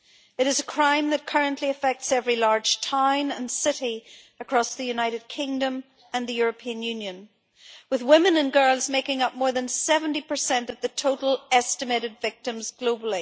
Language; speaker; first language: English; native; English